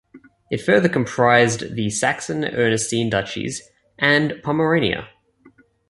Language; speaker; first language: English; native; English